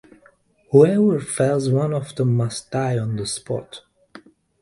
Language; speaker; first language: English; native; English